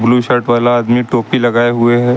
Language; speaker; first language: Hindi; native; Hindi